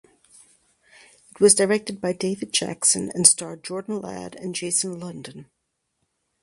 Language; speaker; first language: English; native; English